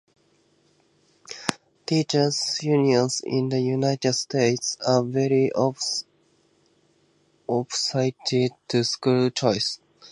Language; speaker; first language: English; native; English